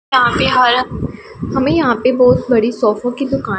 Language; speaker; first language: Hindi; non-native, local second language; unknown